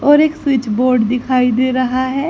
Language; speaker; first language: Hindi; native; Hindi